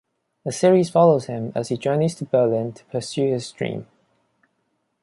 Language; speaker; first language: English; non-native, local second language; Cantonese